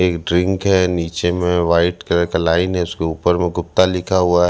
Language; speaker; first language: Hindi; non-native, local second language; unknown